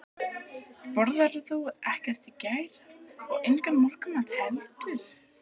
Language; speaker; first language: Icelandic; native; Icelandic